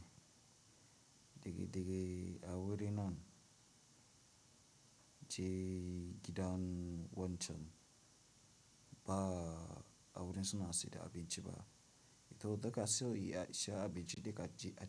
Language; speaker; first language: Hausa; non-native, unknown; Tiv